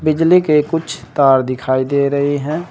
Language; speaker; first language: Hindi; native; Hindi